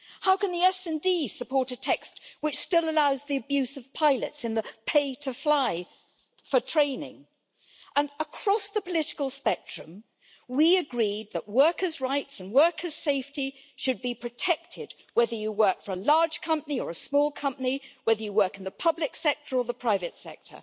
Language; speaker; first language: English; native; English